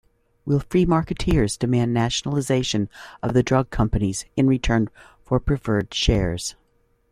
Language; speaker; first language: English; native; English